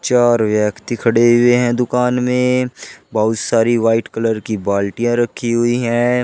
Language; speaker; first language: Hindi; native; Hindi